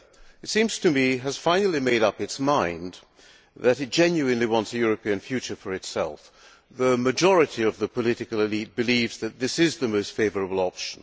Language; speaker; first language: English; non-native, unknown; Hungarian